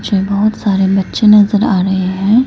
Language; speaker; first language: Hindi; non-native, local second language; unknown